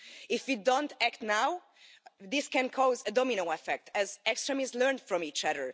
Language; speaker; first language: English; non-native, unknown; Hungarian